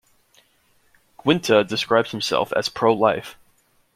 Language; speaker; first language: English; native; English